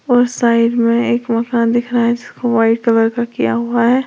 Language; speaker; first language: Hindi; native; Hindi